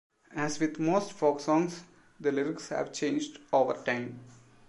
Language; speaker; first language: English; non-native, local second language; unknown